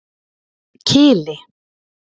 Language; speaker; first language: Icelandic; native; Icelandic